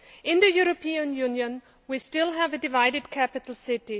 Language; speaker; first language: English; non-native, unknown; Greek